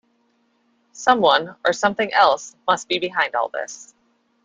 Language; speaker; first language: English; native; English